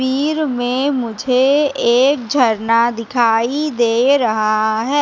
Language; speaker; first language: Hindi; native; Hindi